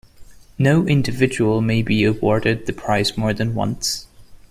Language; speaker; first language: English; non-native, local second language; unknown